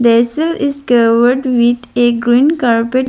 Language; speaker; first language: English; non-native, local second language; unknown